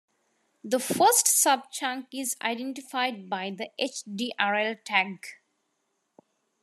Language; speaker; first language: English; non-native, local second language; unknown